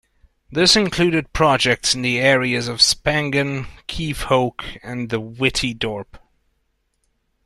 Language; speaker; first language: English; non-native, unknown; Hungarian